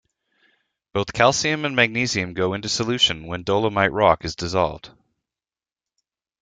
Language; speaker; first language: English; native; English